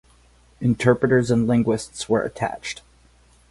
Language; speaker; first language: English; native; English